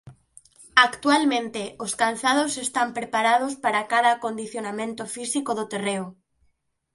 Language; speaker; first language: Galician; native; Galician